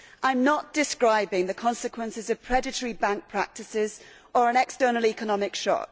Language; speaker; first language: English; native; English